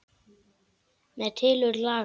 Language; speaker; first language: Icelandic; native; Icelandic